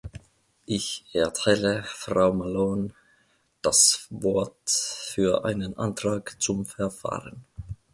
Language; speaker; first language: German; non-native, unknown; Finnish